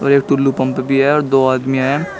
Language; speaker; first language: Hindi; native; Hindi